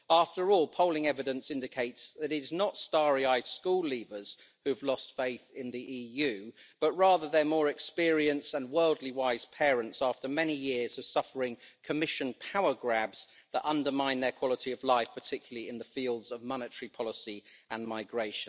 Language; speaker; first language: English; native; English